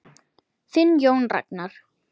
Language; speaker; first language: Icelandic; native; Icelandic